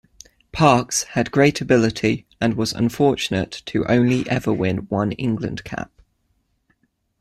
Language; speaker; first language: English; native; English